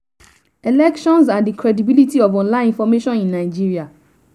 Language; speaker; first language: English; non-native, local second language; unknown